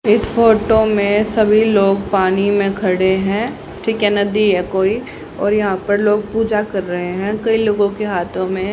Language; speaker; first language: Hindi; native; Hindi